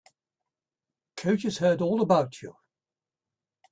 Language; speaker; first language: English; native; English